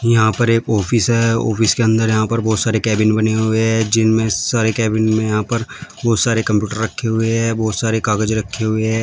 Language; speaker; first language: Hindi; native; Hindi